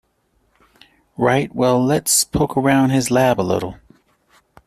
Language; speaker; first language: English; native; English